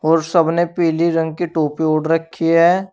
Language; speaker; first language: Hindi; native; Hindi